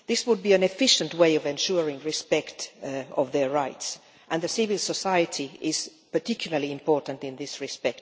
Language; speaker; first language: English; non-native, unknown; Finnish